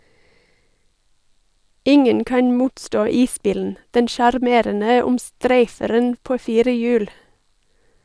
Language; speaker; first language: Norwegian; non-native, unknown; English